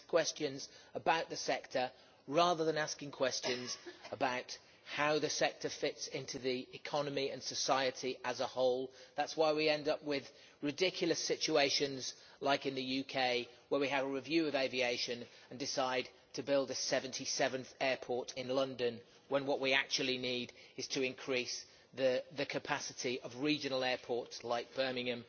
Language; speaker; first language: English; native; English